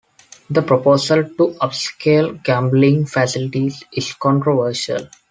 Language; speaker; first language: English; non-native, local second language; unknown